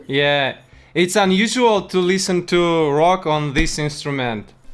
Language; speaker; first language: English; non-native, fluent; Russian